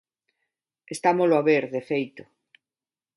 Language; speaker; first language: Galician; non-native, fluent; Spanish